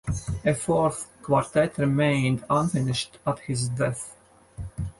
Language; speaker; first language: English; non-native, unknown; Latvian